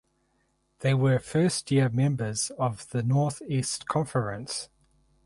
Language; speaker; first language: English; native; English